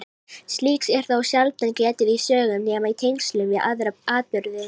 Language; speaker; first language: Icelandic; native; Icelandic